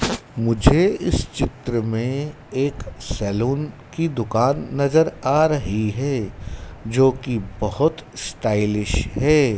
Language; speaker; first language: Hindi; native; Hindi